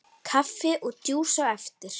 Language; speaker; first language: Icelandic; native; Icelandic